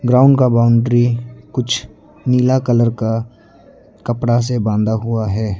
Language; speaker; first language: Hindi; non-native, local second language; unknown